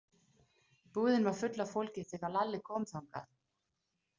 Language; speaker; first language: Icelandic; non-native, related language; Danish